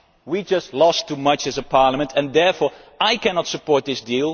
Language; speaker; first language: English; non-native, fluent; Dutch